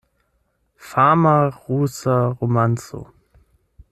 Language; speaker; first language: Esperanto; non-native, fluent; German